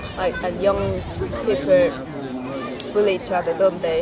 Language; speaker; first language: English; non-native, fluent; Korean